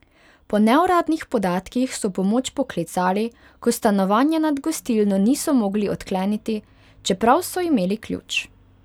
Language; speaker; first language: Slovenian; non-native, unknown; Hungarian